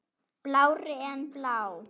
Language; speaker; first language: Icelandic; non-native, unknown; German